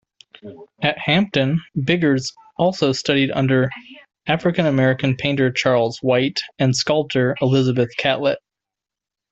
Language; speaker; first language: English; native; English